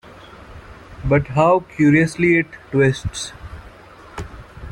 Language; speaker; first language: English; non-native, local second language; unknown